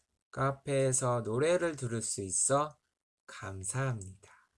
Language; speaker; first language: Korean; native; Korean